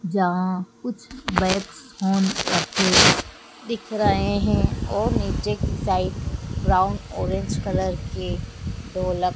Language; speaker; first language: Hindi; native; Hindi